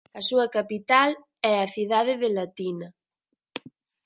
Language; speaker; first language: Galician; native; Galician